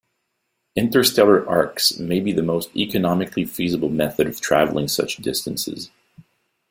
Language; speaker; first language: English; native; English